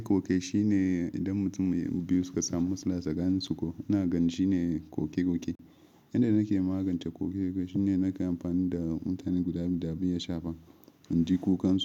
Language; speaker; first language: Hausa; non-native, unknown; Yoruba